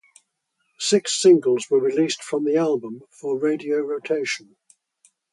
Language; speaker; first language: English; native; English